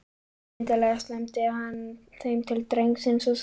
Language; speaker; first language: Icelandic; native; Icelandic